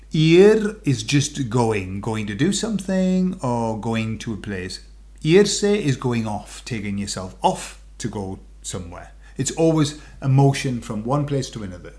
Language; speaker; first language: English; native; English